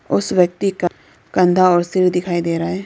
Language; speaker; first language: Hindi; non-native, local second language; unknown